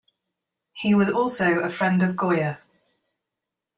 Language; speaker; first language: English; native; English